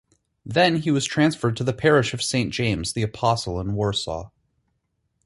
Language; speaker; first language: English; native; English